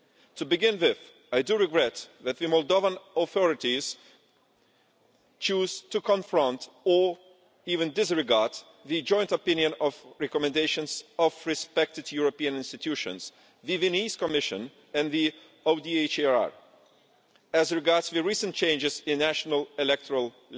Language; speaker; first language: English; non-native, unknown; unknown